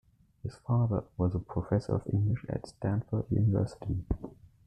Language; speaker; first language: English; non-native, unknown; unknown